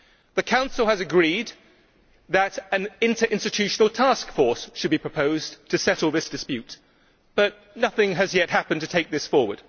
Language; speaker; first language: English; native; English